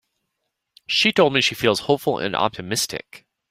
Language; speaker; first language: English; native; English